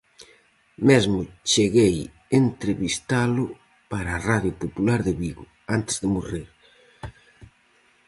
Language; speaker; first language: Galician; native; Galician